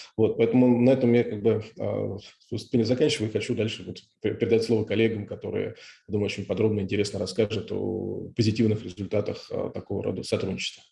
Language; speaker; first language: Russian; native; Russian